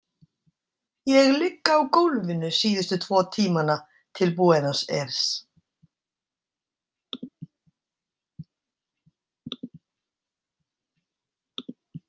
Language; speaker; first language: Icelandic; native; Icelandic